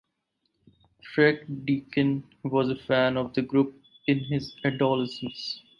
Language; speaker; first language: English; non-native, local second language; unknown